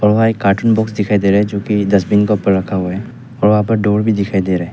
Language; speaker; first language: Hindi; non-native, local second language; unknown